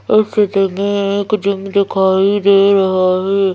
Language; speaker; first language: Hindi; native; Hindi